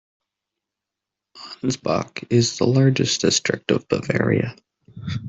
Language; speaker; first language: English; native; English